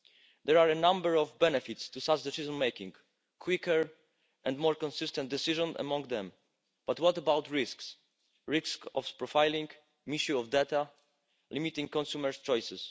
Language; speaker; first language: English; non-native, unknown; Polish